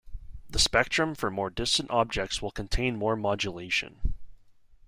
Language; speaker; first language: English; native; English